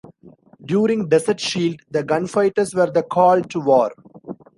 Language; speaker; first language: English; non-native, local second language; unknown